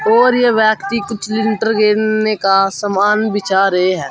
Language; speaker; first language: Hindi; native; Hindi